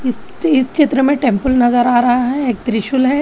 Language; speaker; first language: Hindi; non-native, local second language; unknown